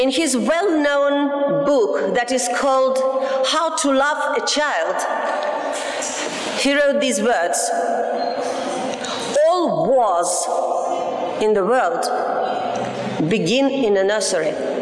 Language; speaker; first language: English; non-native, fluent; Tatar